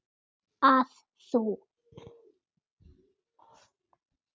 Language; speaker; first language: Icelandic; native; Icelandic